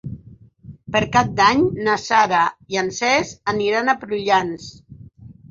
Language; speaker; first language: Catalan; non-native, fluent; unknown